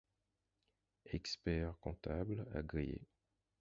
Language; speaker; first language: French; non-native, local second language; Haitian Creole